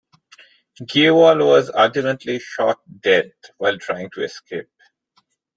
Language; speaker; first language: English; non-native, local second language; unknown